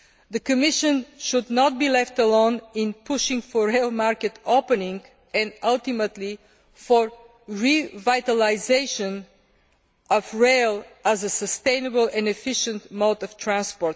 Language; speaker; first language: English; non-native, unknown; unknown